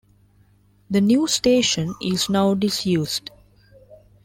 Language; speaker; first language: English; non-native, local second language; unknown